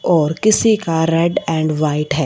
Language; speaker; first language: Hindi; non-native, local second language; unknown